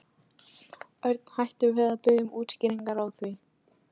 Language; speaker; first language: Icelandic; non-native, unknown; Polish